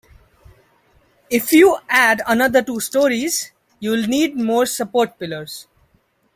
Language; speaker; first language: English; non-native, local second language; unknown